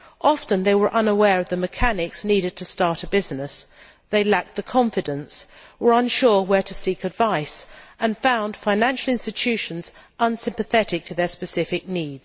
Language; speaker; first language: English; native; English